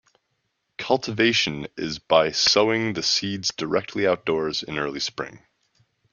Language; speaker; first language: English; native; English